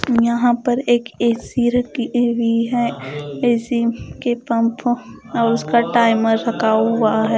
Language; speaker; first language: Hindi; non-native, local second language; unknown